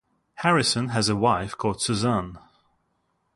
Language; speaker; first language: English; non-native, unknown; Russian